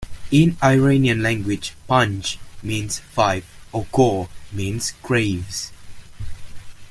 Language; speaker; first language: English; non-native, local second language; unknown